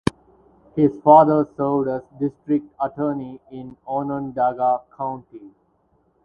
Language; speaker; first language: English; non-native, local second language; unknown